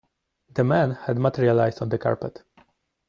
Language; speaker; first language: English; non-native, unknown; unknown